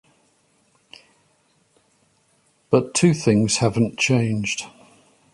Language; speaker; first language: English; native; English